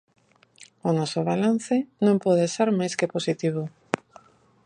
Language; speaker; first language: Galician; native; Galician